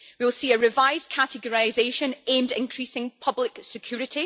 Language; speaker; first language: English; native; English